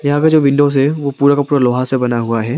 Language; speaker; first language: Hindi; non-native, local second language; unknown